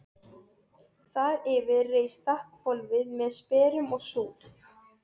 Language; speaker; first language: Icelandic; non-native, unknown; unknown